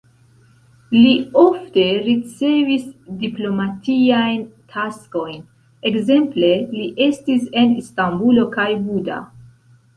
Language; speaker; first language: Esperanto; non-native, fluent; Central Kurdish